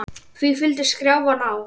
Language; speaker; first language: Icelandic; native; Icelandic